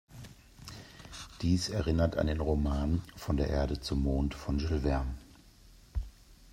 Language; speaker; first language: German; native; German